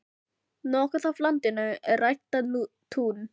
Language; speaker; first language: Icelandic; non-native, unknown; Filipino